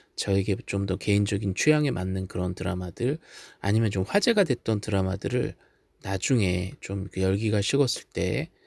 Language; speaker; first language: Korean; native; Korean